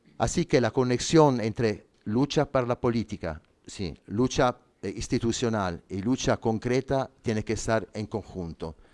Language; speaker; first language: Spanish; non-native, fluent; Italian